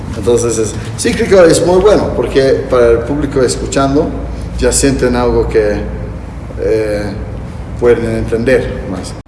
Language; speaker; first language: Spanish; non-native, fluent; English